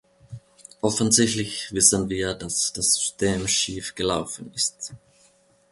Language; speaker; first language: German; non-native, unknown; Finnish